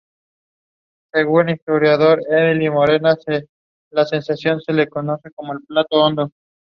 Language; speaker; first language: English; non-native, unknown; Spanish